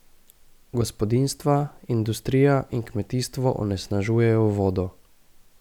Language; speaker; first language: Slovenian; native; Slovenian